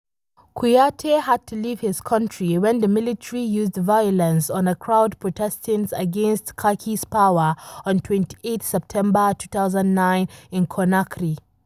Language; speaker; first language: English; non-native, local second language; Hausa